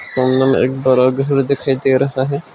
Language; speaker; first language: Hindi; non-native, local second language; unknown